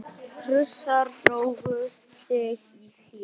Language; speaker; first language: Icelandic; non-native, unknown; Vietnamese